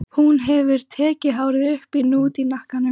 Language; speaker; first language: Icelandic; native; Icelandic